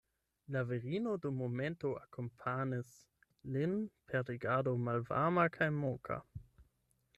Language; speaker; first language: Esperanto; non-native, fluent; German